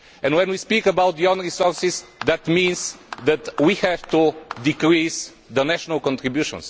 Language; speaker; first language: English; non-native, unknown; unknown